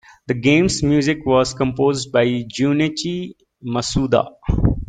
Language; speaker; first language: English; native; English